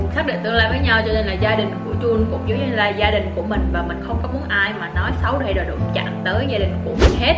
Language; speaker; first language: Vietnamese; native; Vietnamese